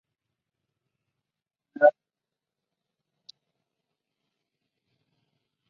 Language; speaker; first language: English; non-native, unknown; Spanish